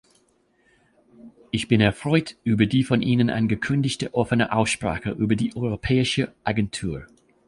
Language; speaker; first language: German; non-native, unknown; English